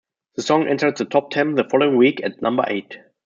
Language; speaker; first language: English; non-native, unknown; German